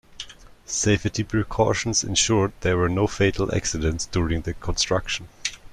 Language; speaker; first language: English; non-native, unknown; German